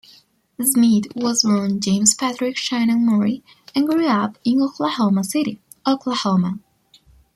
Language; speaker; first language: English; non-native, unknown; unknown